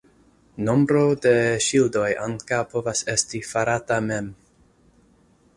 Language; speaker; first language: Esperanto; non-native, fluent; English